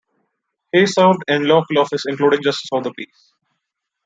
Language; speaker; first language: English; non-native, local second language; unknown